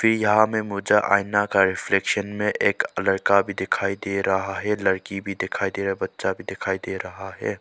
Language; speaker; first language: Hindi; non-native, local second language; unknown